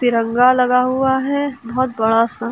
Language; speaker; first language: Hindi; native; Hindi